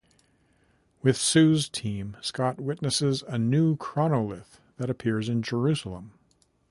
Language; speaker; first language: English; native; English